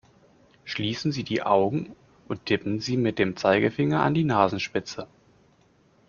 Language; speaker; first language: German; native; German